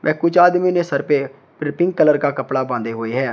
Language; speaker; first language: Hindi; native; Hindi